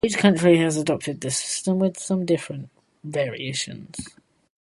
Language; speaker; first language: English; native; English